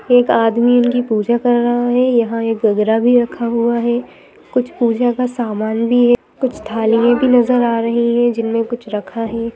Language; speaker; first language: Hindi; native; Hindi